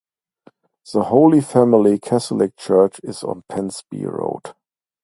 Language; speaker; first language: English; non-native, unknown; German